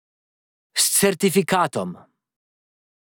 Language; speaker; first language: Slovenian; native; Slovenian